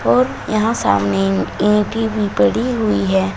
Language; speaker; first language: Hindi; native; Hindi